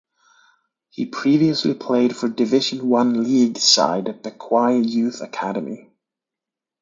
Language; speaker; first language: English; native; English